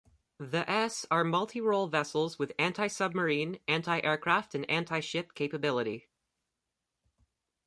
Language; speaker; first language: English; native; English